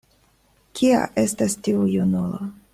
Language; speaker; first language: Esperanto; non-native, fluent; Russian